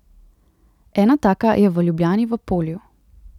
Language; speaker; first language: Slovenian; native; Slovenian